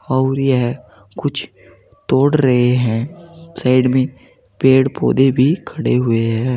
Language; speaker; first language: Hindi; native; Hindi